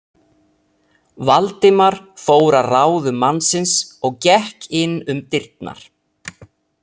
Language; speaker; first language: Icelandic; non-native, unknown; Italian